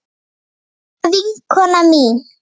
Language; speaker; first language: Icelandic; native; Icelandic